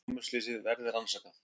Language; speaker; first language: Icelandic; native; Icelandic